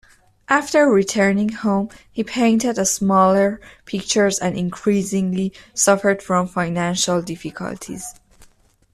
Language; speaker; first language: English; non-native, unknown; Persian